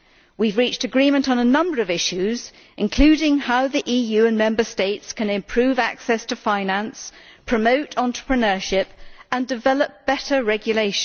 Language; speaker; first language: English; native; English